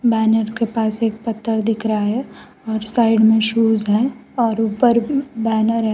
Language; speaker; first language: Hindi; non-native, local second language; Gujarati